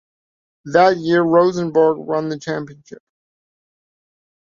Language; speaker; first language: English; native; English